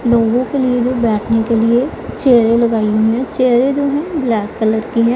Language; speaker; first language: Hindi; non-native, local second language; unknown